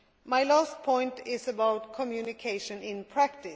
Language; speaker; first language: English; non-native, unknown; Swedish